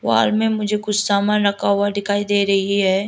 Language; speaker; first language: Hindi; non-native, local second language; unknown